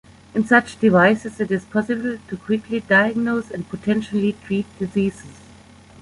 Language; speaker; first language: English; non-native, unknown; German